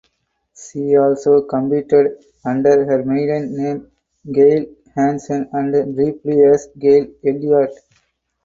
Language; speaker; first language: English; non-native, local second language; Tamil